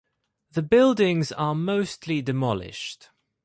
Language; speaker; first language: English; non-native, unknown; Greek